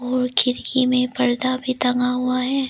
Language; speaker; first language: Hindi; non-native, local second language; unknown